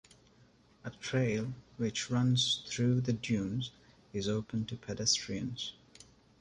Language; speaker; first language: English; non-native, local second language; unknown